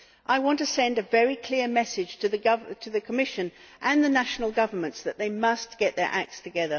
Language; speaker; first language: English; native; English